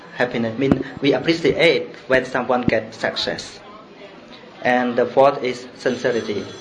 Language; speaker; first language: English; non-native, learner; Khmer